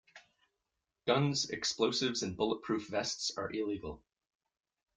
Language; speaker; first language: English; native; English